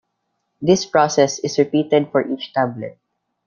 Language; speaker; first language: English; non-native, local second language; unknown